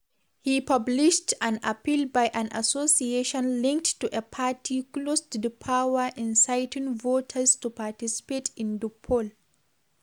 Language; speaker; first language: English; non-native, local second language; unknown